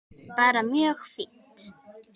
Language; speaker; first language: Icelandic; native; Icelandic